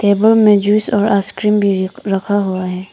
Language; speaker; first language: Hindi; non-native, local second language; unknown